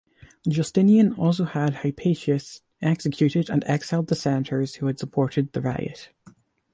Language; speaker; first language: English; native; English